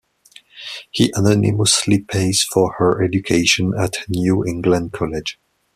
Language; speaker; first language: English; non-native, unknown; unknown